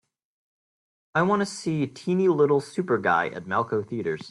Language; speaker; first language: English; native; English